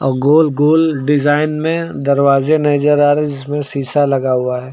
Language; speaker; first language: Hindi; native; Hindi